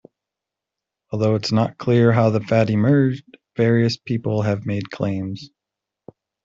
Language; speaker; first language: English; native; English